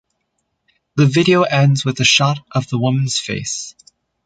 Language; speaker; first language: English; native; English